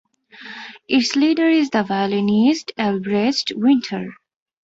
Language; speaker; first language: English; non-native, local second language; Bangla